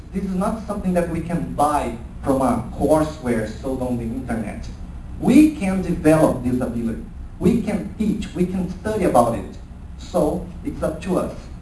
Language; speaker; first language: English; non-native, fluent; Portuguese